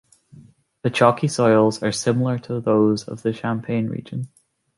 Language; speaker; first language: English; native; English